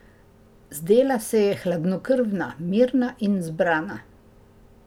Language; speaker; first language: Slovenian; native; Slovenian